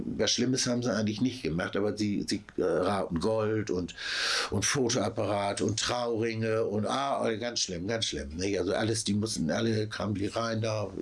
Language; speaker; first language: German; native; German